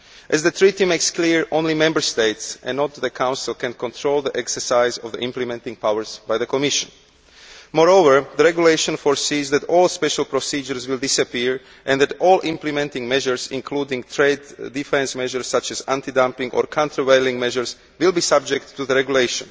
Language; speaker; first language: English; non-native, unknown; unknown